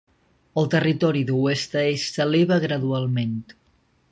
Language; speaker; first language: Catalan; native; Catalan